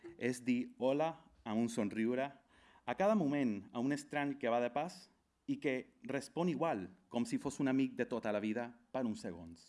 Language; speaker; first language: Catalan; non-native, fluent; Spanish